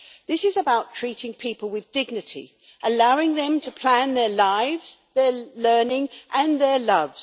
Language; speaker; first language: English; native; English